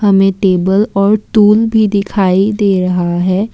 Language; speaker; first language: Hindi; non-native, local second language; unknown